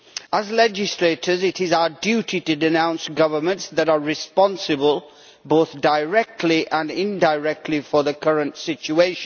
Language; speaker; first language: English; native; English